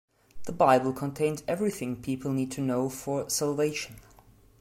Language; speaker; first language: English; non-native, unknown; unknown